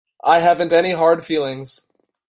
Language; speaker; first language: English; native; English